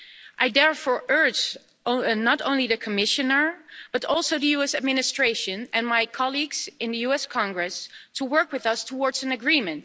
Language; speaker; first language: English; non-native, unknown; Dutch